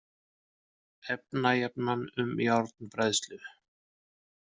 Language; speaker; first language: Icelandic; native; Icelandic